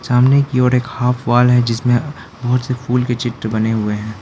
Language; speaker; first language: Hindi; non-native, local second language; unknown